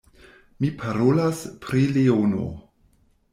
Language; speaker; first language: Esperanto; non-native, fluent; German